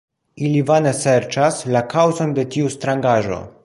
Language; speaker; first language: Esperanto; non-native, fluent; Polish